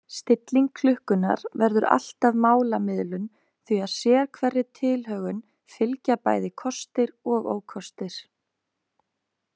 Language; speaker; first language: Icelandic; native; Icelandic